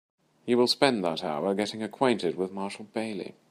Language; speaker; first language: English; native; English